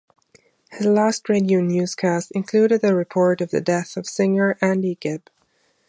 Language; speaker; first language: English; non-native, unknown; German